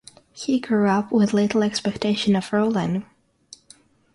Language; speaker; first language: English; non-native, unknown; Russian